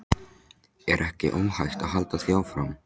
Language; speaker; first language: Icelandic; non-native, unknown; Polish